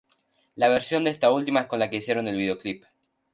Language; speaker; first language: Spanish; native; Spanish